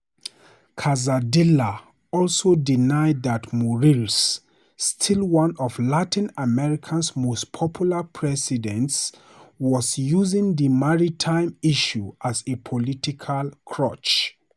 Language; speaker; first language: English; non-native, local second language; Hausa